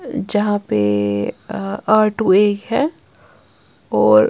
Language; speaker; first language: Hindi; non-native, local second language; Punjabi